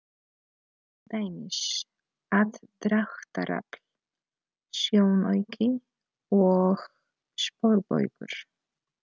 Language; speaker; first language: Icelandic; non-native, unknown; Polish